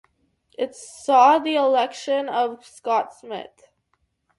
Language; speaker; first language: English; native; English